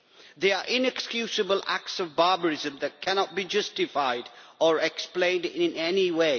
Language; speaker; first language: English; native; English